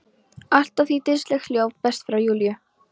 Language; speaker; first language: Icelandic; non-native, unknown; Polish